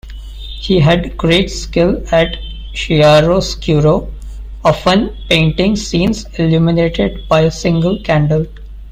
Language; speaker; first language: English; non-native, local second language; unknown